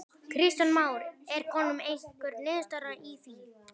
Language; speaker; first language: Icelandic; native; Icelandic